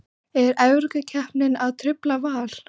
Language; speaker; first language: Icelandic; native; Icelandic